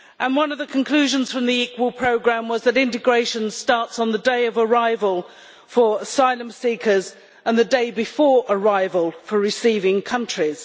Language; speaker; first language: English; native; English